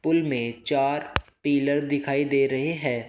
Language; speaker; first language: Hindi; native; Hindi